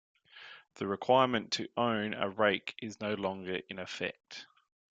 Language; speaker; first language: English; native; English